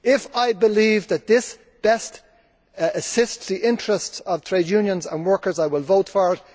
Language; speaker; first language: English; native; English